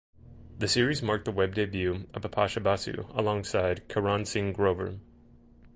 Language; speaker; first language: English; native; English